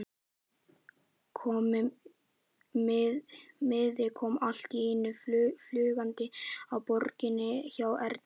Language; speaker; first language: Icelandic; native; Icelandic